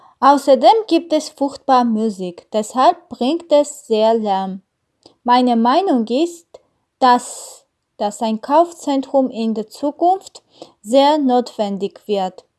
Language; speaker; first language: German; non-native, learner; Armenian